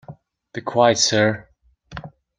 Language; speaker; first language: English; non-native, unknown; Mongolian